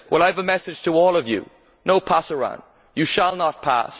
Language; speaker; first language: English; native; English